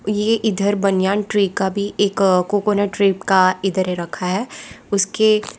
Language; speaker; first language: Hindi; non-native, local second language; Gujarati